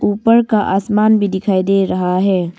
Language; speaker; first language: Hindi; early bilingual, other home language; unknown